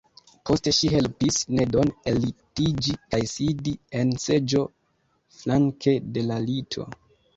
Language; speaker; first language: Esperanto; non-native, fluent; Kinyarwanda